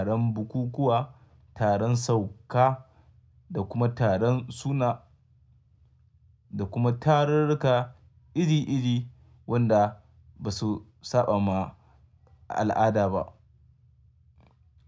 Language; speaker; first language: Hausa; native; Hausa